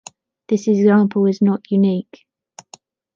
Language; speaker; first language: English; native; English